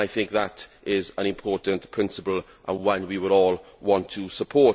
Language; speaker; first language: English; native; English